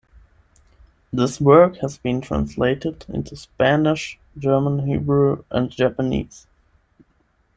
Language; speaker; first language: English; non-native, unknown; German